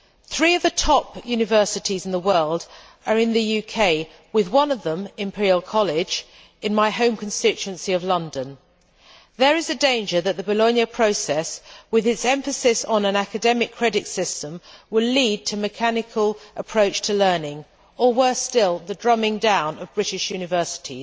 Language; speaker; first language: English; native; English